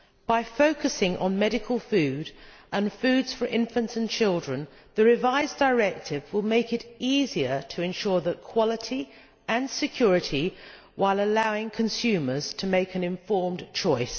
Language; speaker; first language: English; native; English